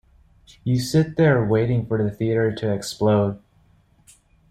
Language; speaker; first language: English; native; English